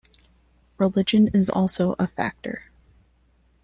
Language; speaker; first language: English; non-native, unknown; Spanish